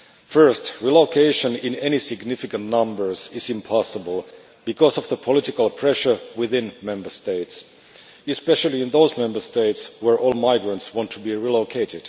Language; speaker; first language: English; non-native, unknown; Finnish